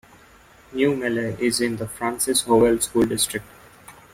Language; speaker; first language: English; non-native, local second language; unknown